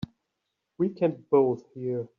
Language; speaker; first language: English; native; English